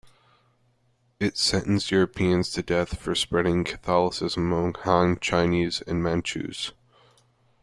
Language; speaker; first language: English; native; English